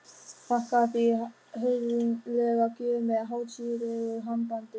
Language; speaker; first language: Icelandic; non-native, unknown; German